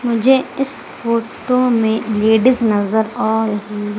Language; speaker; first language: Hindi; native; Hindi